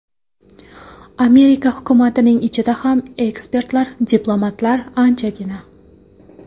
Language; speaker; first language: Uzbek; non-native, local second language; Kara-Kalpak